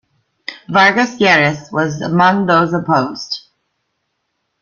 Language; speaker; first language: English; native; English